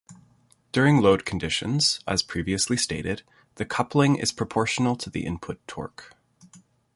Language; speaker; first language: English; native; English